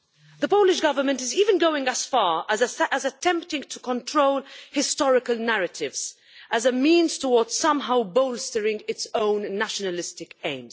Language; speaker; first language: English; non-native, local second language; Maltese